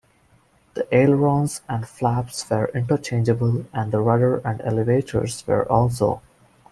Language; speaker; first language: English; non-native, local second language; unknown